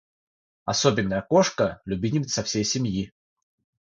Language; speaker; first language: Russian; non-native, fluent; Georgian